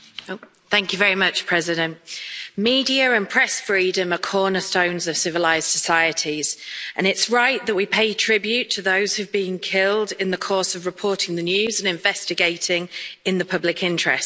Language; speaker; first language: English; native; English